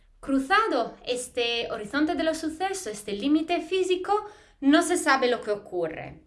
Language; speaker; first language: Spanish; non-native, fluent; Italian